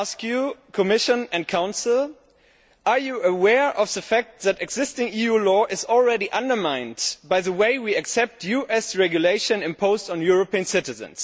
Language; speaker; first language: English; non-native, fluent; German